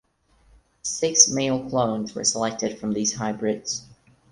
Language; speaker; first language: English; non-native, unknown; Portuguese